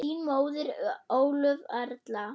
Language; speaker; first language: Icelandic; non-native, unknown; German